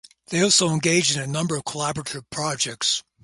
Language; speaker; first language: English; native; English